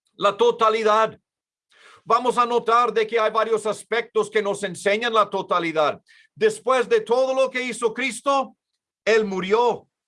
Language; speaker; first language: Spanish; non-native, fluent; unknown